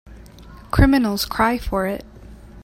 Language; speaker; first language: English; native; English